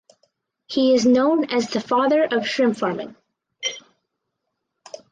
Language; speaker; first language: English; native; English